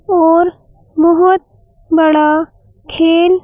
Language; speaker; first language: Hindi; native; Hindi